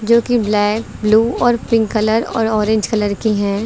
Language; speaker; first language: Hindi; native; Hindi